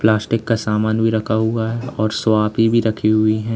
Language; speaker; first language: Hindi; native; Hindi